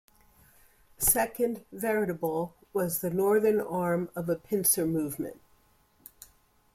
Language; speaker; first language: English; native; English